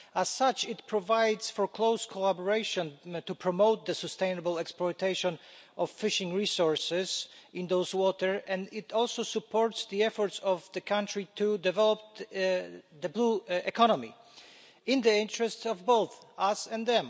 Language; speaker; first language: English; non-native, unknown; Polish